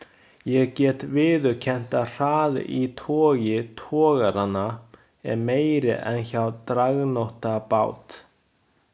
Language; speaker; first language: Icelandic; non-native, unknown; Chinese